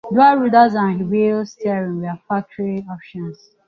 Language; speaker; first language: English; non-native, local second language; Igbo